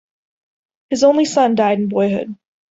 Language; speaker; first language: English; native; English